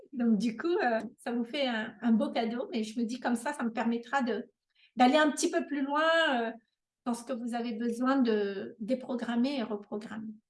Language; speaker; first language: French; non-native, local second language; Malagasy